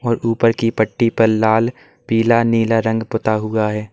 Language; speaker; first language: Hindi; native; Hindi